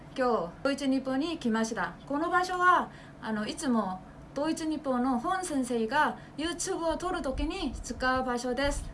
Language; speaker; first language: Japanese; non-native, fluent; Korean